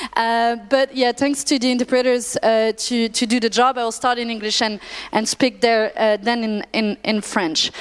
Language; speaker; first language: English; non-native, fluent; French